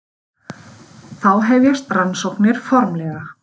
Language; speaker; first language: Icelandic; native; Icelandic